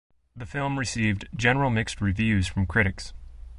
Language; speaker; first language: English; native; English